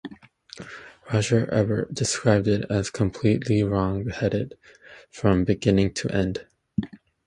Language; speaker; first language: English; native; English